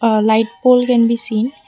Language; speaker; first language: English; non-native, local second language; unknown